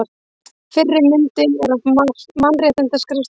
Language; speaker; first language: Icelandic; native; Icelandic